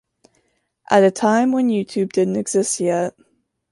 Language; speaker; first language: English; native; English